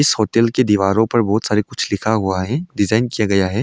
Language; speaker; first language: Hindi; non-native, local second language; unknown